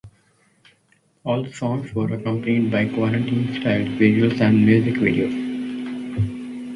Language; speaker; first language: English; non-native, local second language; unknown